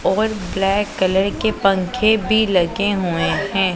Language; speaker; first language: Hindi; non-native, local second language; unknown